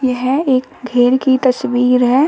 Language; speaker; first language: Hindi; native; Hindi